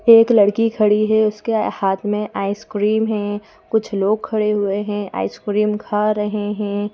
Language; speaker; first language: Hindi; native; Hindi